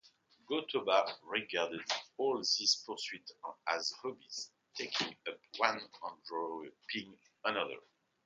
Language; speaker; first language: English; non-native, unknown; French